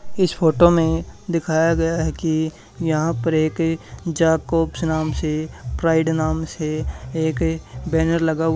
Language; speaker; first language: Hindi; native; Hindi